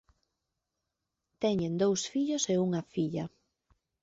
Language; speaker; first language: Galician; native; Galician